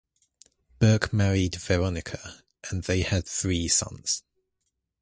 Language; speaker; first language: English; native; English